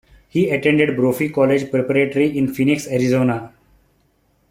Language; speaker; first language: English; non-native, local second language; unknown